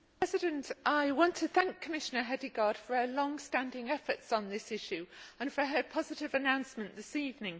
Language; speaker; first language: English; native; English